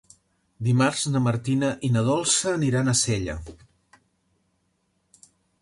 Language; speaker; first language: Catalan; native; Catalan